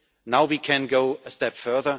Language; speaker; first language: English; non-native, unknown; German